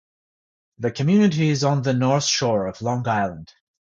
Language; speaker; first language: English; non-native, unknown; Georgian